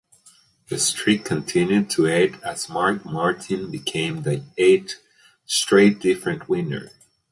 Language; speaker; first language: English; native; English